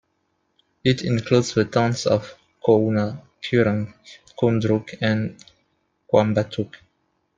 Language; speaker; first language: English; non-native, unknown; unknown